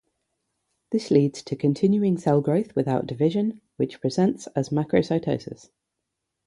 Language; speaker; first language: English; native; English